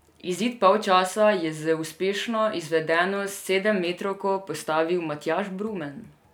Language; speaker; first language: Slovenian; non-native, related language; Serbian